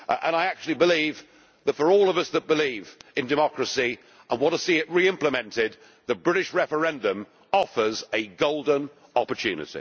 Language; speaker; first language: English; native; English